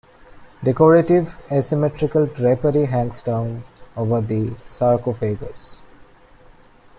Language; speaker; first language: English; non-native, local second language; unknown